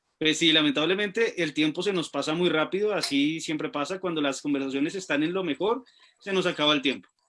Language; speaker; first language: Spanish; native; Spanish